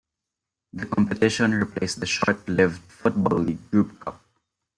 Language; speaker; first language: English; non-native, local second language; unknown